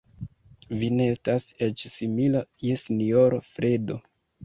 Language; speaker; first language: Esperanto; non-native, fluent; Kinyarwanda